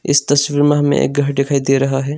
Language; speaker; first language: Hindi; non-native, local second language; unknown